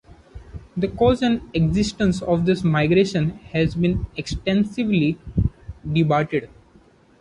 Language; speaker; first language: English; non-native, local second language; Marathi